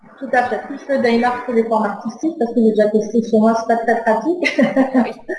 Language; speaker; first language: French; native; French